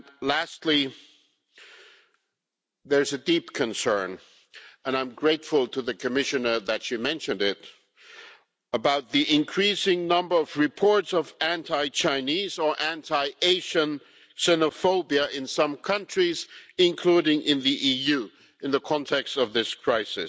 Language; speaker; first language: English; non-native, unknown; German